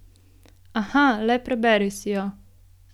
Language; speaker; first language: Slovenian; native; Slovenian